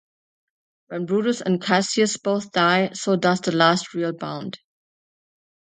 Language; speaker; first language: English; non-native, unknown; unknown